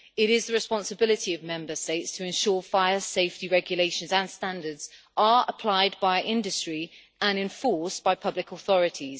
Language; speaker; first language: English; native; English